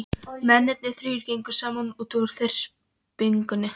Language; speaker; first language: Icelandic; non-native, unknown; Polish